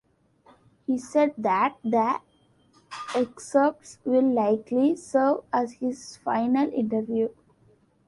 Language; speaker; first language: English; non-native, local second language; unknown